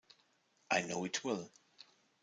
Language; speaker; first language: English; non-native, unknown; German